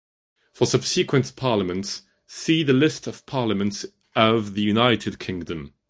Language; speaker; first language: English; non-native, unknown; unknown